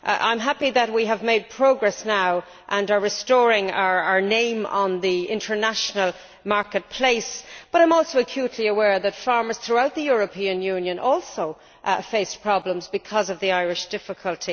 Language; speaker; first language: English; native; English